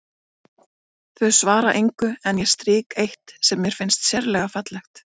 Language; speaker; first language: Icelandic; native; Icelandic